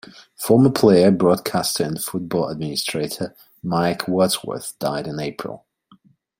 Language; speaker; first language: English; non-native, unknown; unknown